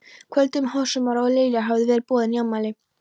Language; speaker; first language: Icelandic; non-native, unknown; Polish